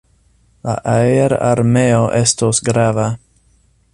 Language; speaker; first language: Esperanto; non-native, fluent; English